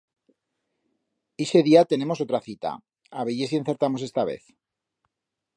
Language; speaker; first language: Aragonese; native; Aragonese